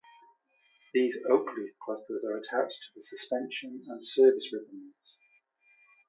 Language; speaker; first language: English; native; English